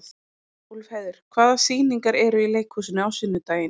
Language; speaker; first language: Icelandic; native; Icelandic